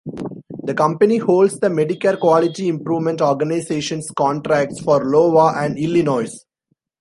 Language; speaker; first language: English; non-native, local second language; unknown